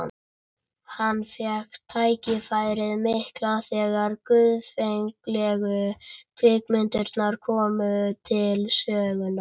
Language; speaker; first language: Icelandic; native; Icelandic